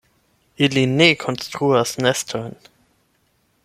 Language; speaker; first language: Esperanto; non-native, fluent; German